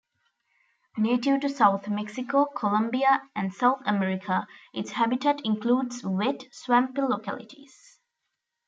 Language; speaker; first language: English; non-native, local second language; Tamil